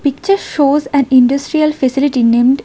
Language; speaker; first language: English; non-native, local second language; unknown